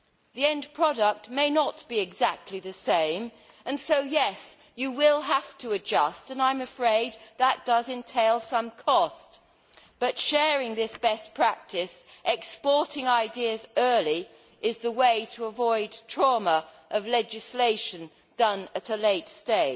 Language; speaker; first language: English; native; English